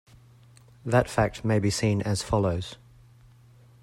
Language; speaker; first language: English; native; English